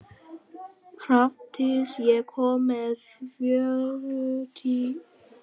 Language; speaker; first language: Icelandic; non-native, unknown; Vietnamese